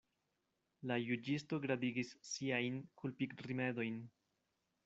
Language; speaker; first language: Esperanto; non-native, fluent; Spanish